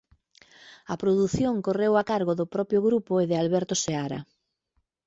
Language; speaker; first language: Galician; native; Galician